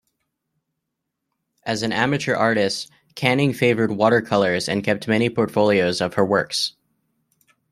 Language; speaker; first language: English; native; English